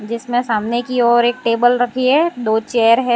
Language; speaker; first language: Hindi; non-native, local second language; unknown